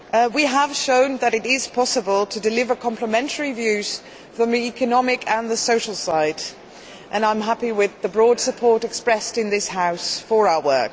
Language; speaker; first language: English; non-native, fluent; Dutch